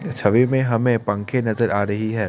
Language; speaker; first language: Hindi; non-native, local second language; Assamese